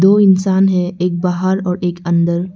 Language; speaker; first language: Hindi; non-native, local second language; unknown